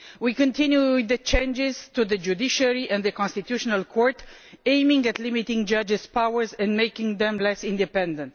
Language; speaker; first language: English; non-native, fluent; Romanian